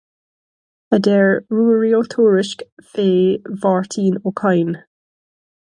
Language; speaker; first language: Irish; non-native, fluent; English